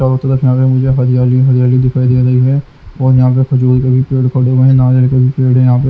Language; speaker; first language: Hindi; native; Hindi